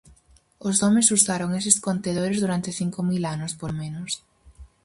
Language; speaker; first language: Galician; native; Galician